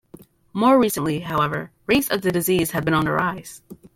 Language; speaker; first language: English; native; English